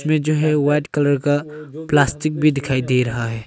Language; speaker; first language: Hindi; early bilingual, other home language; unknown